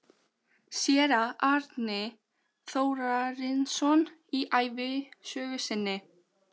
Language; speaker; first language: Icelandic; non-native, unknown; Albanian